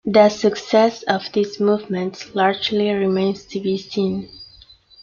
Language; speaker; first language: English; non-native, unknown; Spanish